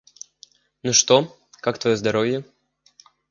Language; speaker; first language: Russian; native; Russian